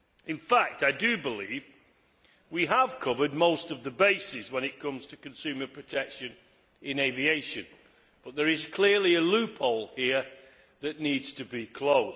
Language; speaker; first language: English; native; English